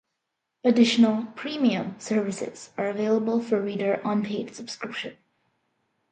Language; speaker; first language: English; early bilingual, other home language; Malayalam